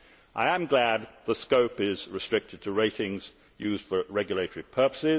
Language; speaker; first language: English; native; English